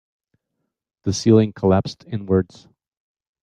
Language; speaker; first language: English; native; English